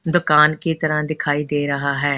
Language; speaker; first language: Hindi; non-native, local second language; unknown